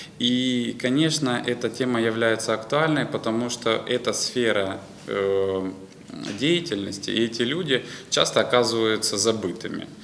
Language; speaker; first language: Russian; native; Russian